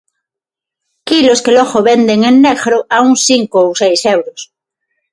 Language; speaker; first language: Galician; non-native, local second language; Spanish